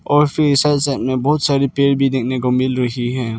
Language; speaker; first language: Hindi; non-native, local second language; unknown